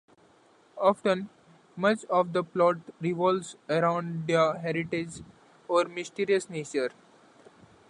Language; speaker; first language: English; non-native, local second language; Marathi